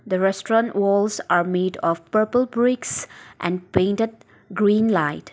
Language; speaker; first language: English; non-native, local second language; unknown